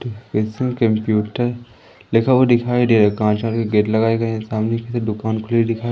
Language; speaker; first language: Hindi; native; Hindi